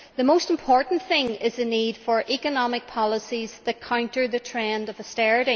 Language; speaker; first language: English; native; English